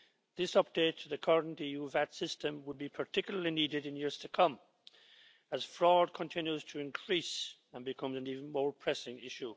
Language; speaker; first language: English; native; English